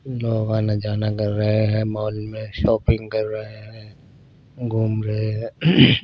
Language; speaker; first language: Hindi; non-native, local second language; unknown